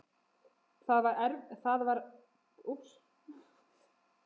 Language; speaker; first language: Icelandic; native; Icelandic